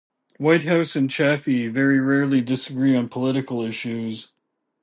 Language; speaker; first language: English; native; English